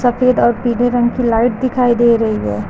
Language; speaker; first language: Hindi; native; Hindi